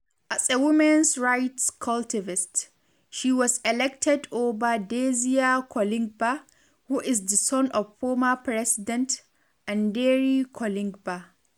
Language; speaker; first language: English; non-native, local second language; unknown